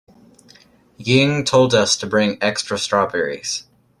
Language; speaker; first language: English; native; English